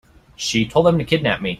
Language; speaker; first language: English; native; English